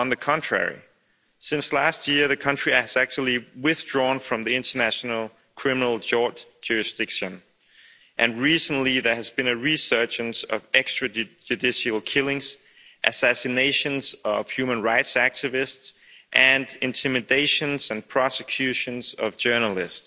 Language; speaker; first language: English; non-native, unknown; Danish